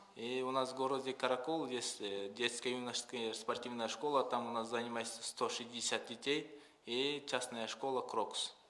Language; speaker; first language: Russian; non-native, local second language; Kyrgyz